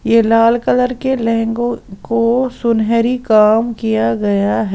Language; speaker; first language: Hindi; non-native, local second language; Punjabi